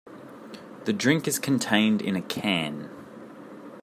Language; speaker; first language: English; native; English